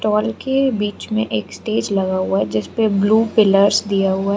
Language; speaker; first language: Hindi; non-native, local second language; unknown